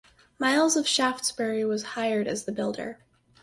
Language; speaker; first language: English; native; English